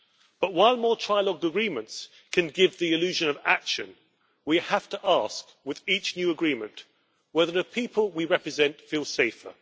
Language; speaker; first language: English; native; English